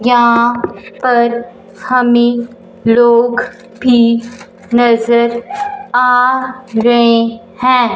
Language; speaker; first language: Hindi; non-native, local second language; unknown